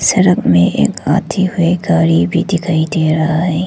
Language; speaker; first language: Hindi; non-native, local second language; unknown